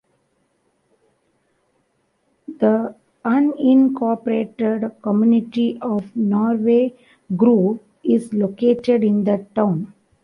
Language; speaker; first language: English; non-native, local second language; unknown